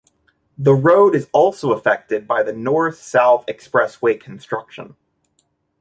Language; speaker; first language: English; native; English